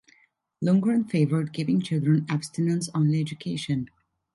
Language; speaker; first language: English; non-native, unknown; Italian